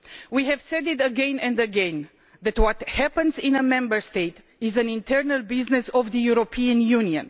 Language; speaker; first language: English; non-native, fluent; Romanian